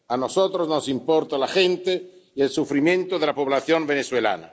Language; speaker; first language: Spanish; non-native, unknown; Italian